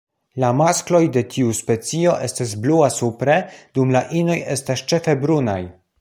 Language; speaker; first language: Esperanto; non-native, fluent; Polish